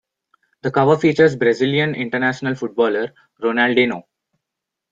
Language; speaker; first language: English; non-native, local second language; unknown